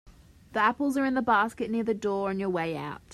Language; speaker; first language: English; native; English